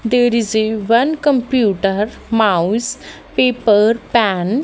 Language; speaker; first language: English; non-native, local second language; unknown